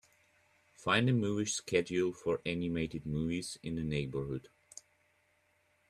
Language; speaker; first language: English; native; English